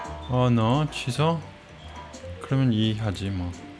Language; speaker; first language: Korean; native; Korean